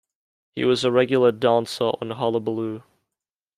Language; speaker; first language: English; native; English